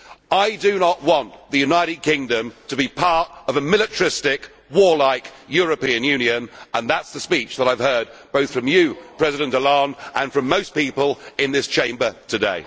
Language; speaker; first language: English; native; English